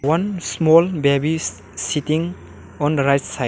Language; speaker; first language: English; non-native, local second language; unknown